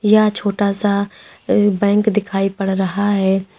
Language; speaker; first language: Hindi; native; Hindi